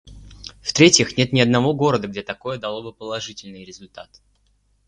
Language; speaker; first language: Russian; native; Russian